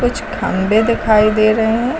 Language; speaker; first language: Hindi; native; Hindi